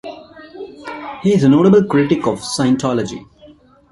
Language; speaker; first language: English; non-native, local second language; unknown